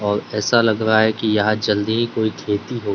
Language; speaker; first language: Hindi; non-native, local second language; Gujarati